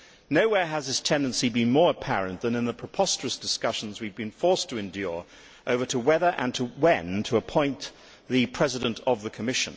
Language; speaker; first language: English; native; English